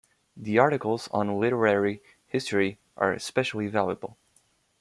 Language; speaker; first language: English; native; English